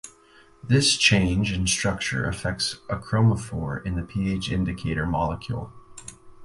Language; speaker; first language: English; native; English